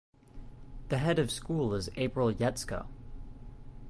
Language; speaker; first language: English; native; English